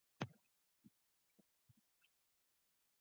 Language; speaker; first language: English; non-native, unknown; Mongolian